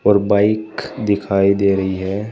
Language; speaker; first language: Hindi; native; Hindi